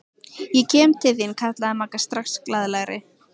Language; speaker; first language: Icelandic; native; Icelandic